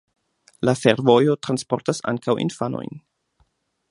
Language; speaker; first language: Esperanto; non-native, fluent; German